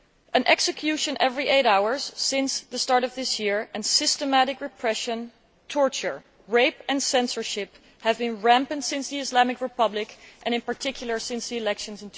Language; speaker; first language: English; non-native, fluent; Dutch